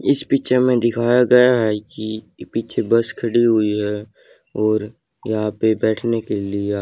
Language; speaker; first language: Hindi; native; Hindi